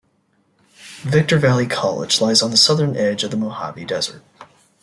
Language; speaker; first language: English; native; English